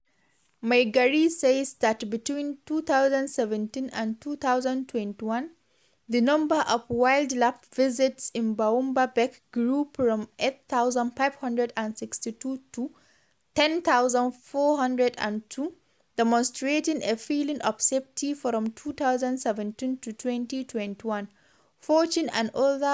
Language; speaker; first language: English; non-native, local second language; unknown